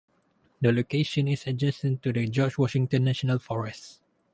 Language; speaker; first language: English; non-native, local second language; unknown